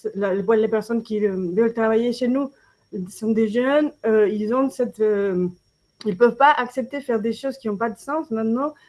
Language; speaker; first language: French; non-native, fluent; Spanish